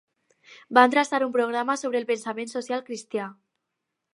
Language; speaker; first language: Catalan; non-native, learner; Spanish